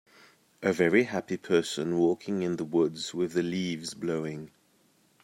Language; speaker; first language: English; native; English